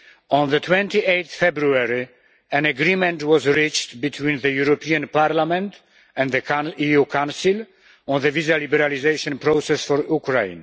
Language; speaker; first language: English; non-native, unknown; Polish